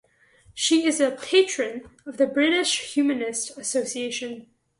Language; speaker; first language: English; native; English